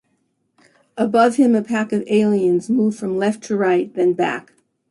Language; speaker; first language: English; native; English